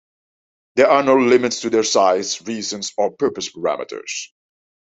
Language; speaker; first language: English; non-native, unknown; Dutch